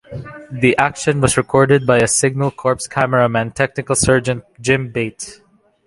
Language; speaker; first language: English; non-native, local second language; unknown